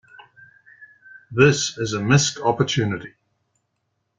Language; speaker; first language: English; native; English